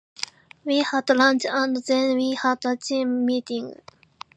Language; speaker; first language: English; non-native, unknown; Japanese